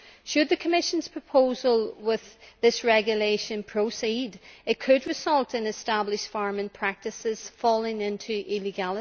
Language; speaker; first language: English; native; English